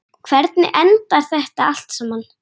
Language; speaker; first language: Icelandic; native; Icelandic